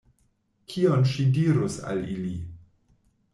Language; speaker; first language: Esperanto; non-native, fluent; German